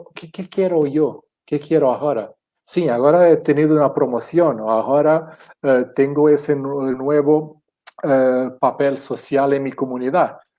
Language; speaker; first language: Spanish; non-native, related language; Portuguese